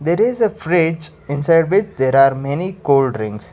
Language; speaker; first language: English; non-native, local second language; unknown